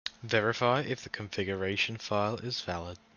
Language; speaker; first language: English; native; English